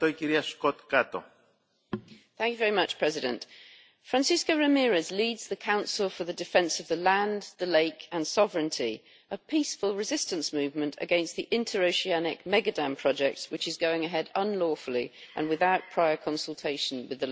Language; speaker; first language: English; native; English